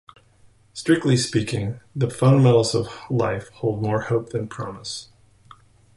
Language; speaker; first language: English; native; English